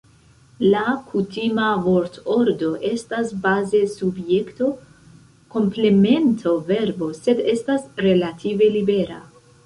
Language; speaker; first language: Esperanto; non-native, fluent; Central Kurdish